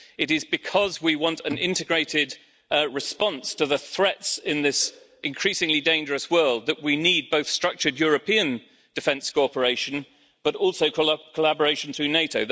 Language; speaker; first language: English; native; English